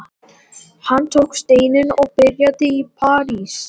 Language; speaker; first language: Icelandic; non-native, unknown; Latvian